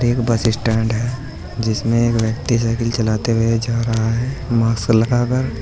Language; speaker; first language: Hindi; native; Hindi